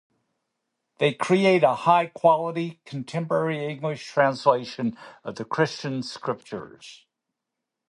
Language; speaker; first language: English; native; English